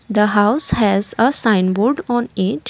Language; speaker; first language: English; non-native, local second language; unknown